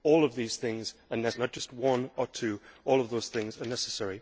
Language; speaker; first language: English; native; English